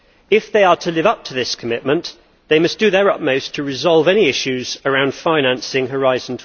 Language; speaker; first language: English; native; English